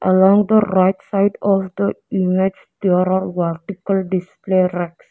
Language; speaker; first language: English; non-native, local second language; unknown